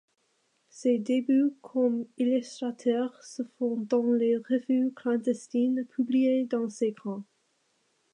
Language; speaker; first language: French; non-native, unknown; English